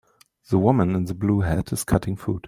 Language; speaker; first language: English; non-native, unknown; German